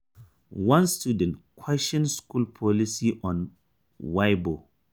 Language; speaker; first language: English; non-native, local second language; Hausa